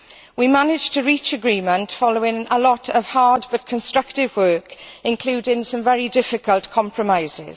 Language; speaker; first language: English; native; English